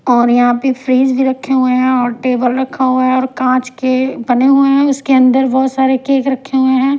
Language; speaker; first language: Hindi; non-native, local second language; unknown